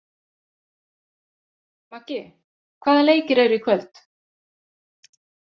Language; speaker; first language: Icelandic; native; Icelandic